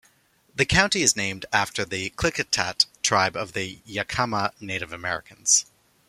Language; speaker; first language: English; native; English